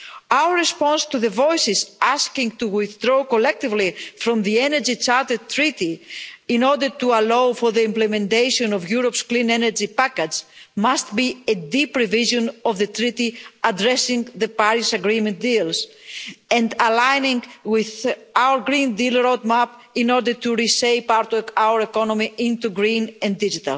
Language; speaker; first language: English; non-native, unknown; Greek